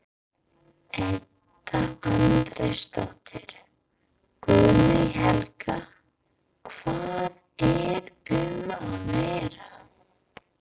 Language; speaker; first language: Icelandic; non-native, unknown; English